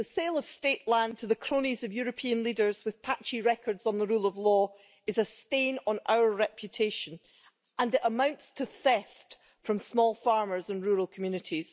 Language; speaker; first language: English; native; English